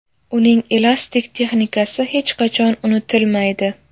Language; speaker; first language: Uzbek; native; Uzbek